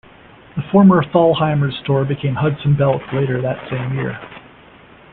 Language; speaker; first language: English; native; English